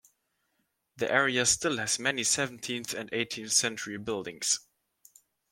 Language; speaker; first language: English; non-native, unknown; German